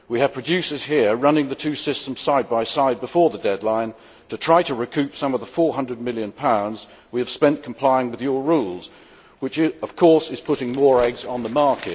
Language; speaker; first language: English; native; English